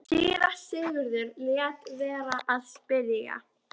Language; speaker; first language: Icelandic; native; Icelandic